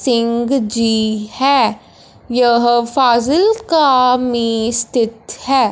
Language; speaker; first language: Hindi; non-native, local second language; Punjabi